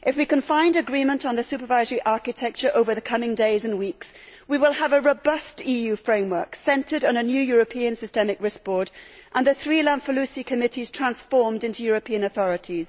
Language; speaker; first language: English; native; English